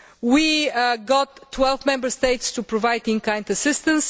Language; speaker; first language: English; non-native, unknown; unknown